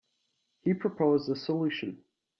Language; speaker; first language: English; native; English